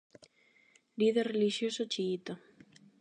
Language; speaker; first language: Galician; non-native, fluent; Spanish